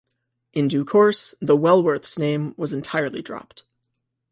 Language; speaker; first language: English; native; English